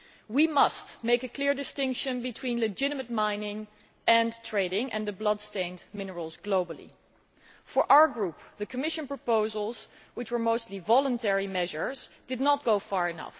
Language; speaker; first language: English; non-native, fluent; Dutch